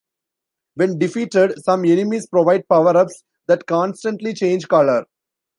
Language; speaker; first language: English; non-native, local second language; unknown